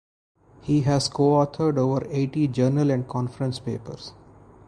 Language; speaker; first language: English; non-native, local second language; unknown